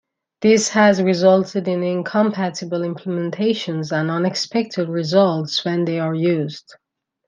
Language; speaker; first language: English; non-native, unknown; Persian